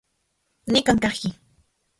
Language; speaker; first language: Central Puebla Nahuatl; non-native, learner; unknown